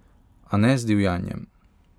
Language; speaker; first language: Slovenian; non-native, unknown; Hungarian